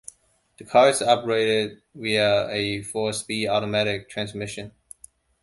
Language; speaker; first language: English; non-native, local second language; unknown